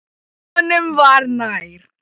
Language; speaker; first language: Icelandic; non-native, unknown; Thai